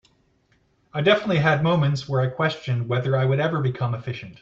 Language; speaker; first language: English; native; English